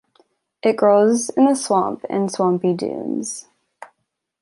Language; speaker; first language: English; native; English